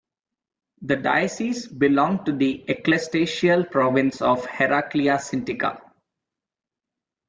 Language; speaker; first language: English; non-native, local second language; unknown